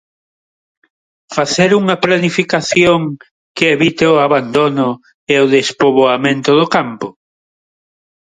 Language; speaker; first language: Galician; non-native, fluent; Spanish